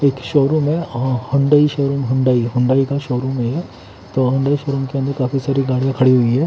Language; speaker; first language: Hindi; native; Hindi